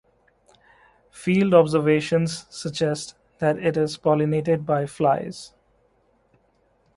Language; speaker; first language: English; native; English